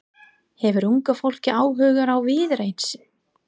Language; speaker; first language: Icelandic; non-native, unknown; English